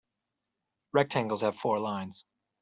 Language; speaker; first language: English; native; English